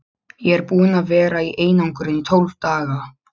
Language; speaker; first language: Icelandic; non-native, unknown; Polish